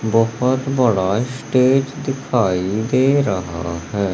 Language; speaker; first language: Hindi; native; Hindi